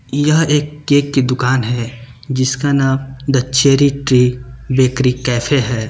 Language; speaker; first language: Hindi; native; Hindi